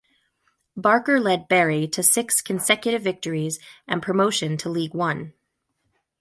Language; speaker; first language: English; native; English